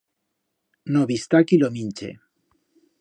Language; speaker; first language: Aragonese; native; Aragonese